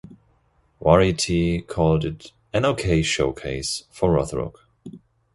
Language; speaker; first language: English; non-native, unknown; German